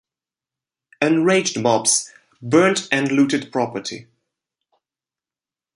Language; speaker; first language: English; non-native, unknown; Italian